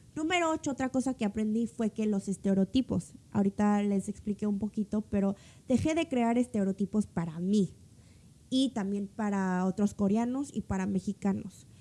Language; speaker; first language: Spanish; early bilingual, other home language; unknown